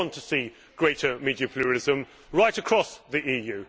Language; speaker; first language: English; native; English